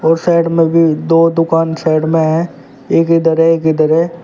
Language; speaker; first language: Hindi; native; Hindi